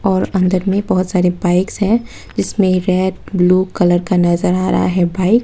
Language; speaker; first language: Hindi; non-native, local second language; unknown